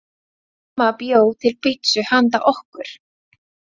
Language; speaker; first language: Icelandic; non-native, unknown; Latvian